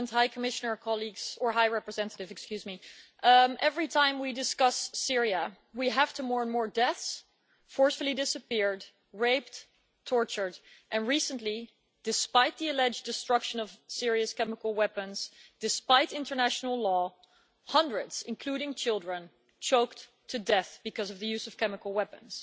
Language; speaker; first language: English; non-native, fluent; Dutch